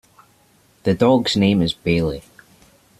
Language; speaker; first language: English; native; English